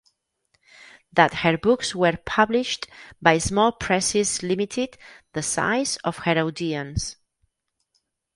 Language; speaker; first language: English; non-native, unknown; Catalan